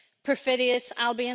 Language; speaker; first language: English; native; English